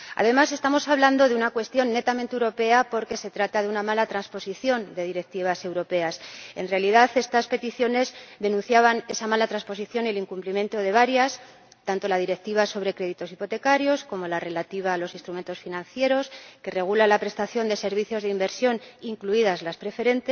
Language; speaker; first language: Spanish; native; Spanish